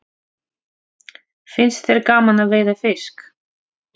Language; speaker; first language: Icelandic; non-native, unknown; Russian